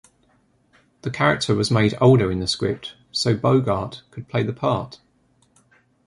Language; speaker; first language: English; native; English